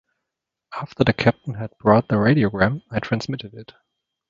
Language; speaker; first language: English; native; English